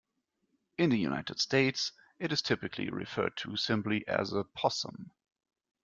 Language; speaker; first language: English; non-native, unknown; German